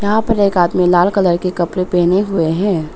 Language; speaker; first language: Hindi; early bilingual, other home language; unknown